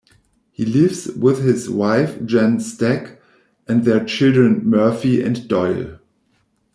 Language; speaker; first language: English; non-native, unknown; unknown